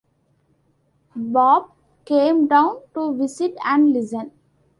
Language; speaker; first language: English; non-native, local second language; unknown